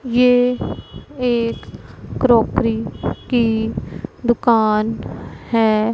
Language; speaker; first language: Hindi; non-native, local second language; Punjabi